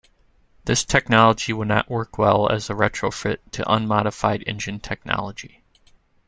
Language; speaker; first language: English; native; English